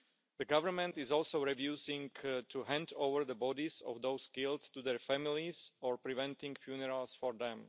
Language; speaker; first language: English; non-native, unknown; Slovak